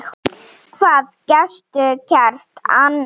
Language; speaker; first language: Icelandic; non-native, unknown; Slovenian